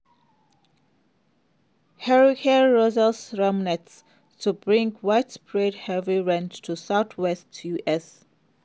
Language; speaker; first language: English; non-native, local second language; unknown